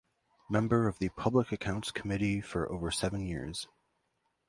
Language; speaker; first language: English; native; English